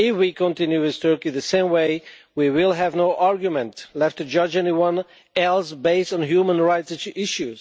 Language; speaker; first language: English; non-native, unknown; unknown